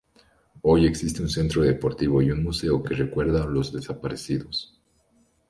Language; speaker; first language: Spanish; native; Spanish